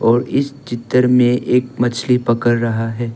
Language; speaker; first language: Hindi; non-native, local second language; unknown